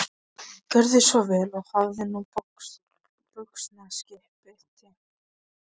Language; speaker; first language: Icelandic; non-native, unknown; Polish